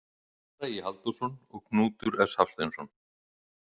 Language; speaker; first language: Icelandic; native; Icelandic